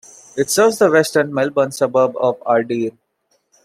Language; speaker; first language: English; non-native, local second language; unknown